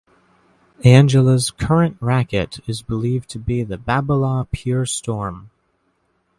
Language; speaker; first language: English; native; English